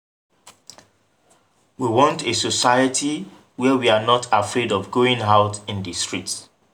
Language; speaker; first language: English; non-native, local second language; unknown